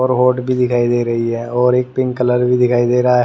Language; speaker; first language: Hindi; native; Hindi